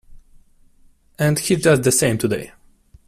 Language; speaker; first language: English; non-native, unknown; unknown